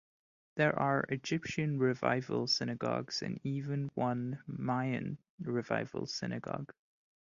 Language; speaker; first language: English; non-native, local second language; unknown